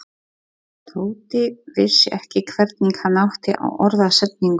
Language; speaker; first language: Icelandic; non-native, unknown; Polish